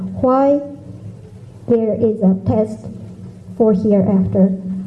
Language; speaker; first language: English; non-native, learner; Japanese